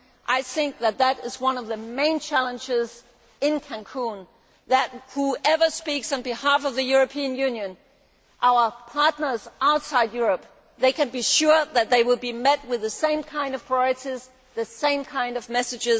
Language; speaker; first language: English; non-native, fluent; Danish